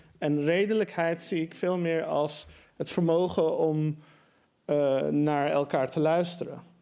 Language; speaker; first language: Dutch; early bilingual, other home language; Persian